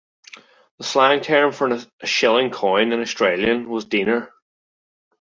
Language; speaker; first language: English; native; English